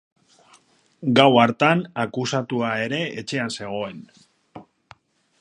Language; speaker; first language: Basque; native; Basque